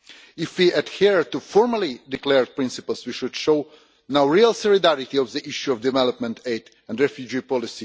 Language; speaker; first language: English; non-native, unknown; Russian